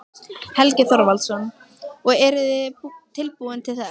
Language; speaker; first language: Icelandic; native; Icelandic